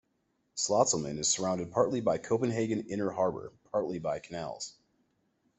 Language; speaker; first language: English; native; English